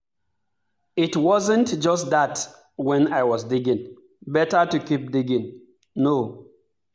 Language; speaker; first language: English; non-native, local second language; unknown